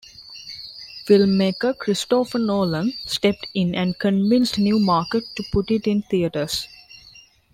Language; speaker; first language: English; non-native, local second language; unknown